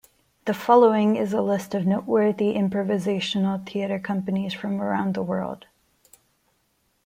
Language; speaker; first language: English; non-native, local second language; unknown